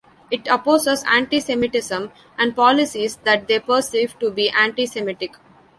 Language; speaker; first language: English; non-native, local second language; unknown